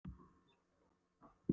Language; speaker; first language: Icelandic; non-native, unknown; Polish